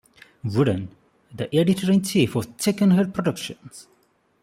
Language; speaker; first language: English; non-native, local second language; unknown